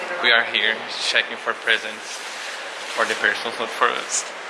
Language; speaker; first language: English; non-native, learner; Portuguese